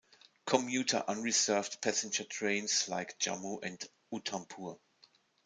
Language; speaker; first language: English; non-native, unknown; German